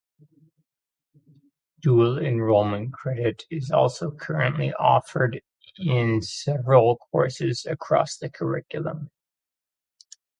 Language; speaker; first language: English; native; English